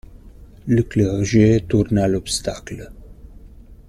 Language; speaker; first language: French; non-native, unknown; Italian